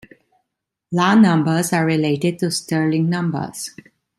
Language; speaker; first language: English; non-native, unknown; Italian